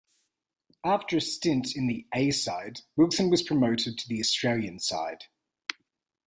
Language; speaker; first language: English; native; English